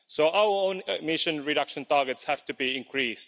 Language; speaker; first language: English; non-native, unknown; Finnish